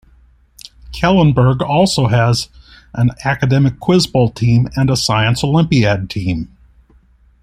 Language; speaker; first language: English; native; English